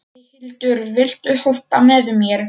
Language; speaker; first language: Icelandic; non-native, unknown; Polish